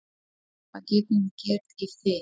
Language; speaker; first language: Icelandic; non-native, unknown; Polish